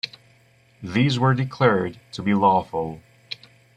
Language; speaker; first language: English; native; English